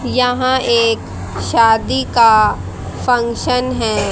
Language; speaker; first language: Hindi; native; Hindi